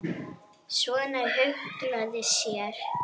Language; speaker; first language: Icelandic; non-native, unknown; Arabic